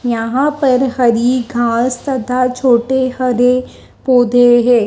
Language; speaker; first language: Hindi; native; Hindi